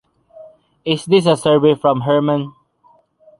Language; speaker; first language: English; non-native, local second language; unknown